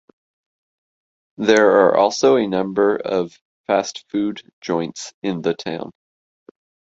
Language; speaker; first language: English; native; English